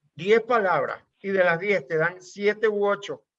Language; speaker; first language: Spanish; native; Spanish